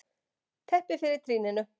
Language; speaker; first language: Icelandic; native; Icelandic